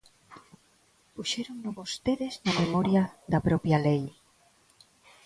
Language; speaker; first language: Galician; non-native, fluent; Spanish